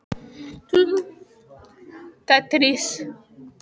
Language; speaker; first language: Icelandic; non-native, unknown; Polish